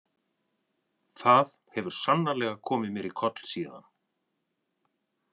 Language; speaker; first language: Icelandic; native; Icelandic